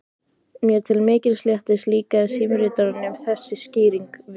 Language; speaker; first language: Icelandic; native; Icelandic